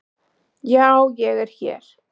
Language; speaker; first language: Icelandic; native; Icelandic